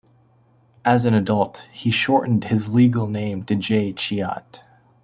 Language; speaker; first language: English; native; English